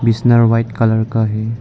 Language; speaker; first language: Hindi; non-native, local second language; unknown